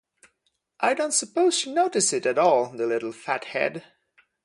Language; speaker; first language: English; non-native, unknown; Polish